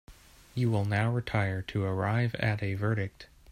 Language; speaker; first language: English; native; English